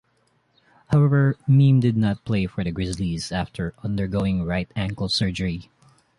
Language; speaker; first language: English; non-native, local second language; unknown